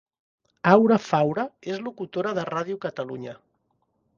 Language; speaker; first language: Catalan; native; Catalan